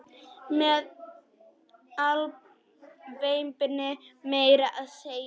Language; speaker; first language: Icelandic; non-native, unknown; Polish